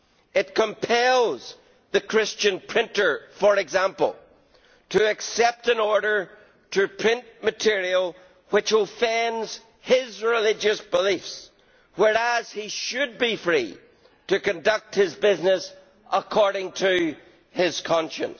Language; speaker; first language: English; native; English